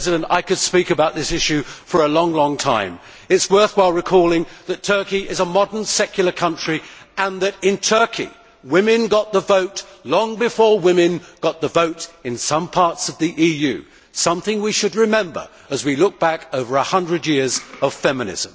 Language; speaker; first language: English; native; English